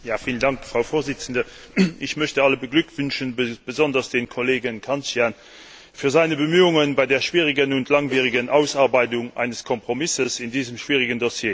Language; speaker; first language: German; non-native, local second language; Luxembourgish